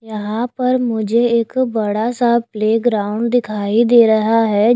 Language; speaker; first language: Hindi; native; Hindi